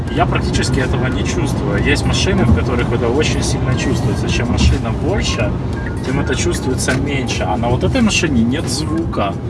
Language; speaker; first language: Russian; native; Russian